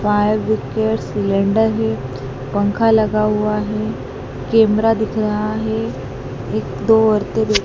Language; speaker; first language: Hindi; native; Hindi